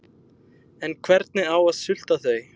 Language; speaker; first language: Icelandic; native; Icelandic